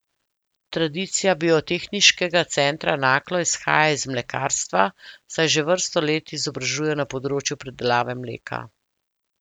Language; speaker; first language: Slovenian; native; Slovenian